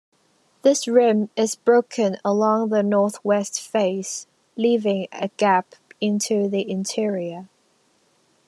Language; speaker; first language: English; non-native, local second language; Cantonese